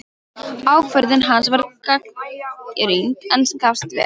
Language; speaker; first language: Icelandic; non-native, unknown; Polish